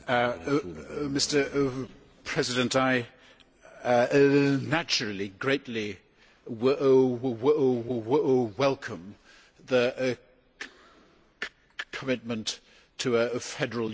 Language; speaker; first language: English; native; English